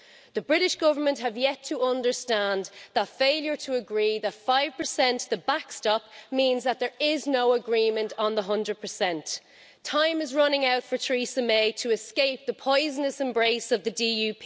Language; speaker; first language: English; native; English